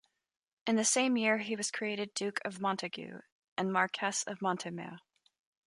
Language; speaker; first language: English; native; English